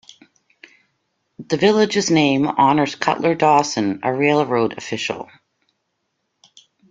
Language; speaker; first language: English; native; English